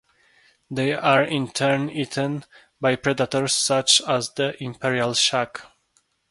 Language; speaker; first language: English; non-native, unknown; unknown